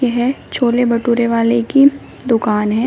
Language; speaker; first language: Hindi; native; Hindi